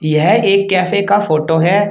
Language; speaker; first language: Hindi; native; Hindi